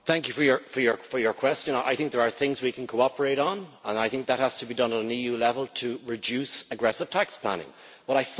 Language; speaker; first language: English; native; English